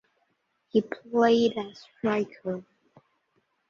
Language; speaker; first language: English; non-native, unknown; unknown